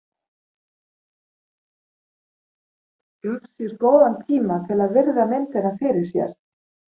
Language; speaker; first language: Icelandic; non-native, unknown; German